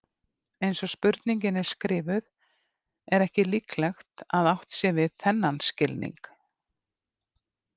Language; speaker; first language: Icelandic; native; Icelandic